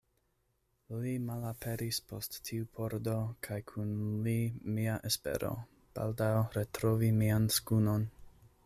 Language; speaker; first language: Esperanto; non-native, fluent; English